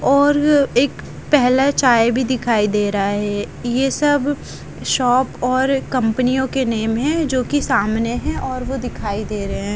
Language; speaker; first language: Hindi; native; Hindi